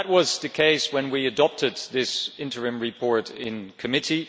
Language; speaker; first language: English; non-native, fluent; Dutch